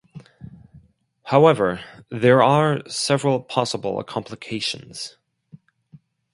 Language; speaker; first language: English; non-native, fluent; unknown